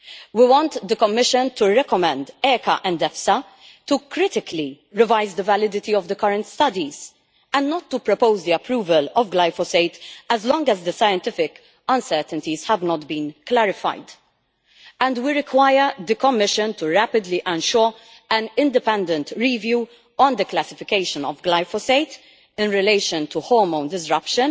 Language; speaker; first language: English; non-native, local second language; Maltese